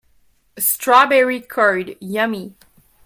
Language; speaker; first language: English; native; English